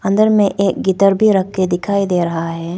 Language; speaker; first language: Hindi; non-native, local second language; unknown